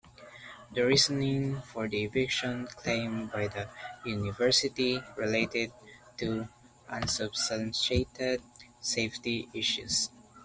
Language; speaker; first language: English; non-native, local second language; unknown